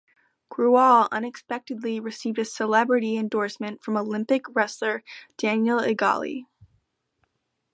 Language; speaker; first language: English; native; English